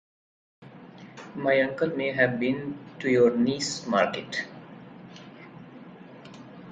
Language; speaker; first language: English; non-native, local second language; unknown